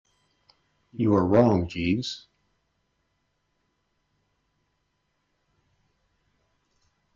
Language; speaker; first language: English; native; English